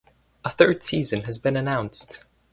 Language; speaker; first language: English; native; English